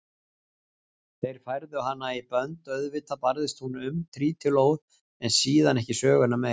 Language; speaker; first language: Icelandic; native; Icelandic